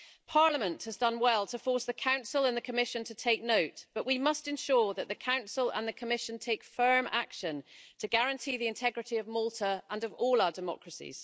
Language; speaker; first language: English; native; English